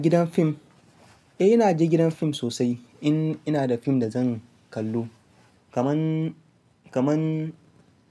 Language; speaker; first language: Hausa; non-native, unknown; Yoruba